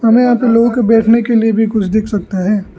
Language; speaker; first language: Hindi; non-native, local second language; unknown